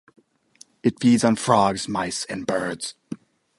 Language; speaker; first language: English; native; English